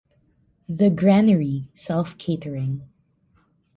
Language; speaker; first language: English; non-native, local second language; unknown